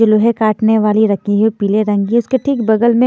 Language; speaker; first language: Hindi; native; Hindi